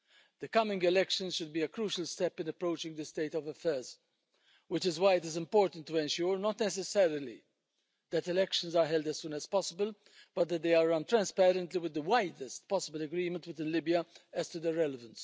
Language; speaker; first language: English; non-native, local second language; Maltese